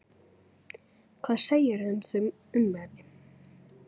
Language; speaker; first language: Icelandic; native; Icelandic